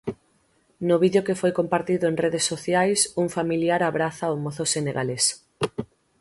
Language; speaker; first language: Galician; native; Galician